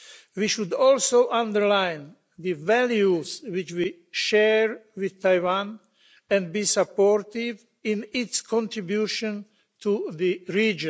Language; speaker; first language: English; non-native, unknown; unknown